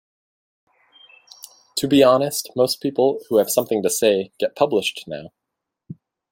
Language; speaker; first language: English; native; English